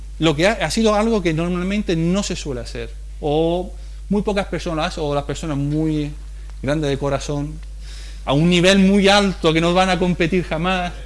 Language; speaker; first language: Spanish; non-native, fluent; Italian